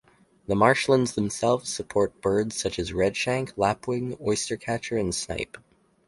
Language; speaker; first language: English; native; English